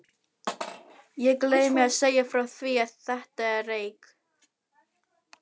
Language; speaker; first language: Icelandic; non-native, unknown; Filipino